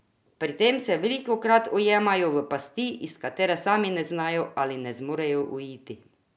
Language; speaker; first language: Slovenian; non-native, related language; Croatian